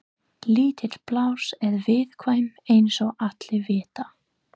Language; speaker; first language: Icelandic; non-native, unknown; English